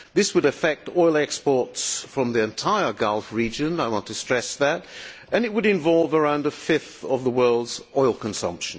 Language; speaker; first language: English; non-native, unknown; Hungarian